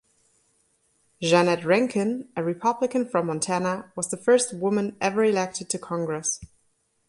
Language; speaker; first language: English; non-native, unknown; German